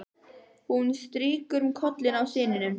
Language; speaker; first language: Icelandic; native; Icelandic